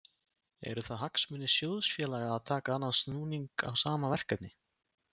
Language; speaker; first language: Icelandic; native; Icelandic